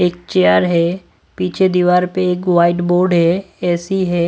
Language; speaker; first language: Hindi; non-native, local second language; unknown